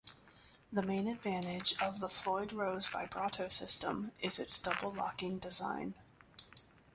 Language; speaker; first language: English; native; English